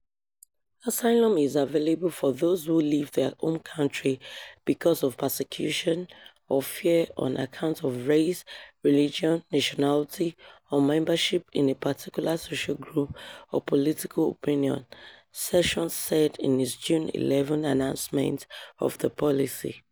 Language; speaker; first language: English; non-native, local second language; Yoruba